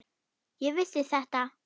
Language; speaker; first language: Icelandic; non-native, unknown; German